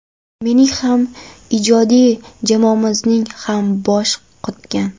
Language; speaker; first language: Uzbek; non-native, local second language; Kara-Kalpak